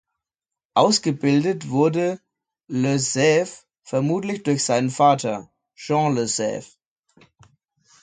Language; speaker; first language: German; native; German